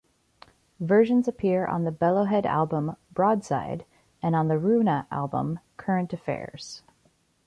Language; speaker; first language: English; native; English